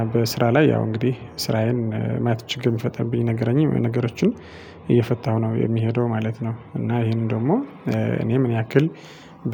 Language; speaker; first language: Amharic; non-native, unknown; Tigrinya